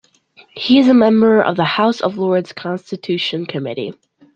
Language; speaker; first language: English; native; English